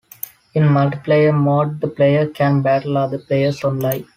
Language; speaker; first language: English; non-native, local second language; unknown